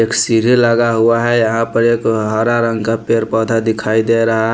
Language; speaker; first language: Hindi; non-native, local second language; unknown